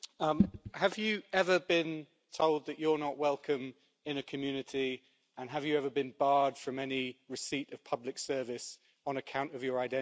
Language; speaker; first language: English; native; English